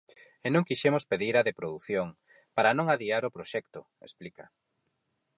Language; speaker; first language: Galician; non-native, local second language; Spanish